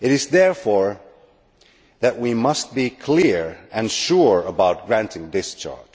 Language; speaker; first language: English; non-native, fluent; Finnish